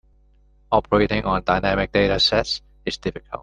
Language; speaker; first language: English; non-native, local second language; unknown